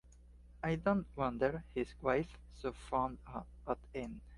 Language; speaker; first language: English; non-native, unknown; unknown